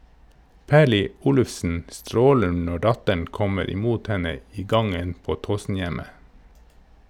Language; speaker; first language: Norwegian; native; Norwegian